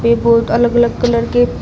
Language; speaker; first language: Hindi; native; Hindi